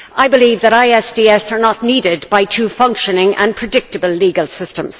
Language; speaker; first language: English; native; English